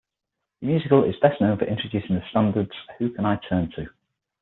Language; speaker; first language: English; native; English